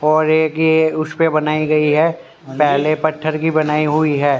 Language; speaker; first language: Hindi; native; Hindi